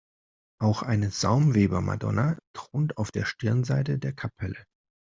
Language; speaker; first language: German; non-native, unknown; Spanish